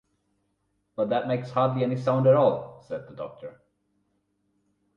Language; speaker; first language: English; non-native, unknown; German